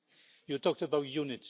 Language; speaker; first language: English; non-native, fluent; Polish